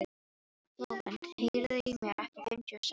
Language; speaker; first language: Icelandic; non-native, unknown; Filipino